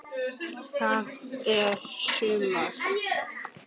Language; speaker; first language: Icelandic; native; Icelandic